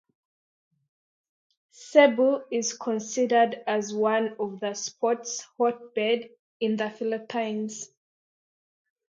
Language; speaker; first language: English; non-native, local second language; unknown